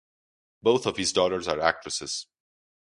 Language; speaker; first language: English; non-native, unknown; Portuguese